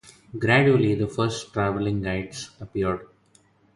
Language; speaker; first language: English; non-native, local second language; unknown